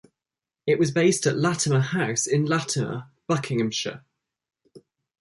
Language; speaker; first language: English; native; English